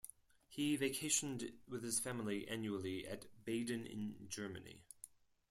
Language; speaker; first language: English; non-native, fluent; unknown